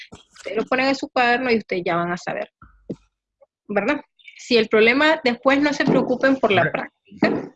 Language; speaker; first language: Spanish; native; Spanish